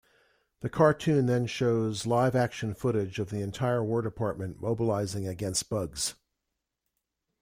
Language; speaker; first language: English; native; English